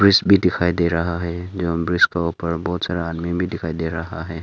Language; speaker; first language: Hindi; non-native, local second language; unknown